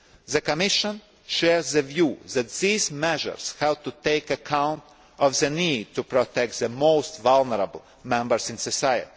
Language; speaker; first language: English; non-native, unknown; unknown